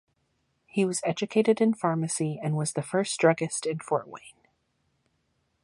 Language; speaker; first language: English; native; English